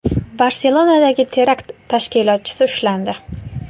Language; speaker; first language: Uzbek; native; Uzbek